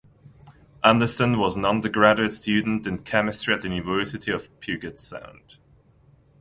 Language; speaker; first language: English; non-native, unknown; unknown